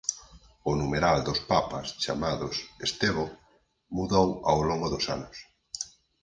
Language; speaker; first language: Galician; native; Galician